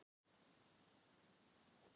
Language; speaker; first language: Icelandic; non-native, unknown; Thai